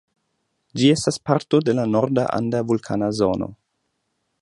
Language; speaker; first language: Esperanto; non-native, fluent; German